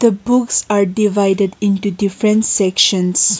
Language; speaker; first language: English; non-native, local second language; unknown